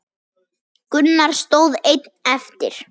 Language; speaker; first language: Icelandic; native; Icelandic